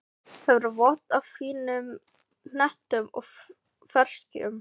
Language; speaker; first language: Icelandic; non-native, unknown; Filipino